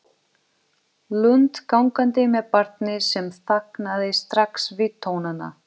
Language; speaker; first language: Icelandic; non-native, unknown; Portuguese